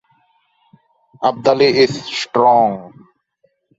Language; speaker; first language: English; non-native, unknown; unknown